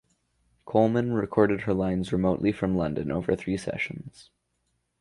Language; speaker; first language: English; native; English